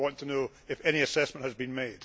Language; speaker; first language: English; native; English